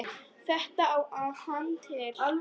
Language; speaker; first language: Icelandic; non-native, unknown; Polish